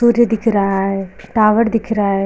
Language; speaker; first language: Hindi; native; Hindi